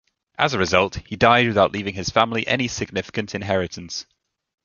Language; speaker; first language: English; native; English